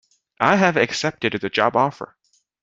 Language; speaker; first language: English; non-native, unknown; Chinese